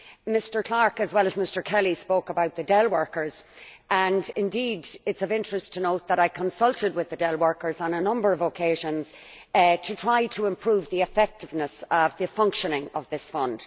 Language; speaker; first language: English; native; English